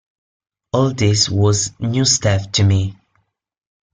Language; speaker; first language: English; non-native, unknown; Italian